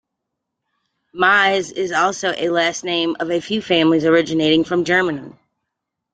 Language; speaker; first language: English; native; English